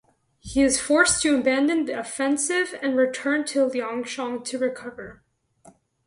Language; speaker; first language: English; native; English